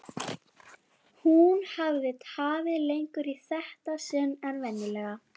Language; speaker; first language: Icelandic; native; Icelandic